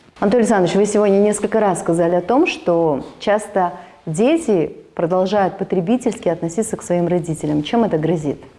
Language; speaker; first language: Russian; native; Russian